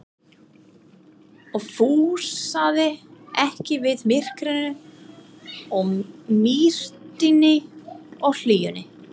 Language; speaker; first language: Icelandic; non-native, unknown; English